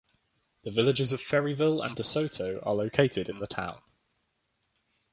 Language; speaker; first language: English; native; English